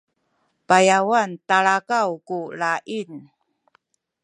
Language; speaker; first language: Sakizaya; native; Sakizaya